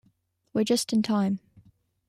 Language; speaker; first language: English; native; English